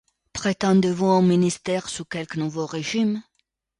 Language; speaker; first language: French; non-native, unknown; Italian